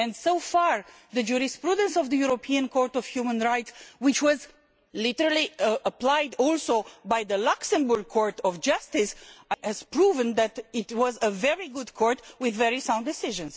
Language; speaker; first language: English; non-native, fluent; Romanian